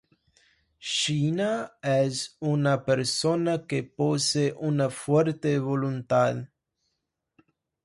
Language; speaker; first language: Spanish; non-native, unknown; Portuguese